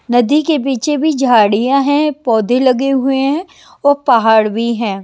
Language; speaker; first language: Hindi; native; Hindi